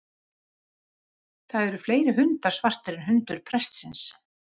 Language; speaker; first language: Icelandic; native; Icelandic